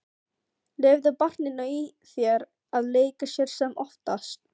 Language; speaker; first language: Icelandic; non-native, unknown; Filipino